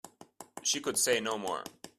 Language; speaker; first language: English; non-native, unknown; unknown